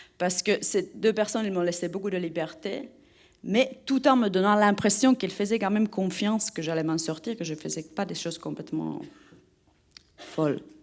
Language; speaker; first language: French; non-native, fluent; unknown